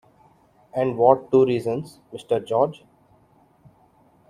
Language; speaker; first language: English; non-native, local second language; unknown